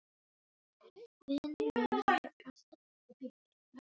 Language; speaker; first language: Icelandic; non-native, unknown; Filipino